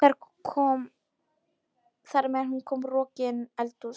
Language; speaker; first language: Icelandic; non-native, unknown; Polish